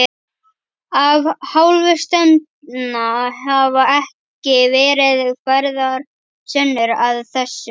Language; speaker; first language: Icelandic; native; Icelandic